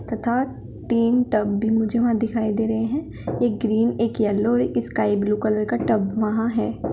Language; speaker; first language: Hindi; native; Hindi